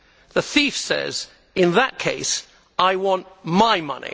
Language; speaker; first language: English; native; English